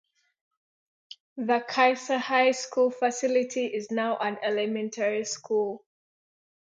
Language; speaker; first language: English; non-native, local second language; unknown